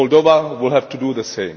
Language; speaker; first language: English; non-native, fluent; Czech